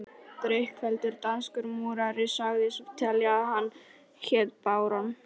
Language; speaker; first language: Icelandic; non-native, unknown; Polish